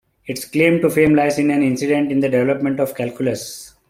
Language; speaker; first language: English; non-native, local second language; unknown